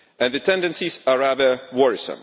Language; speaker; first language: English; non-native, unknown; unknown